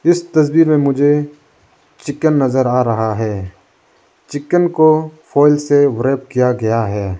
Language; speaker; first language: Hindi; non-native, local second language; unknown